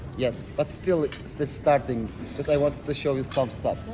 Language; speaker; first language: English; non-native, fluent; Turkish